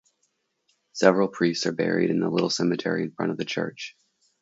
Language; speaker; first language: English; native; English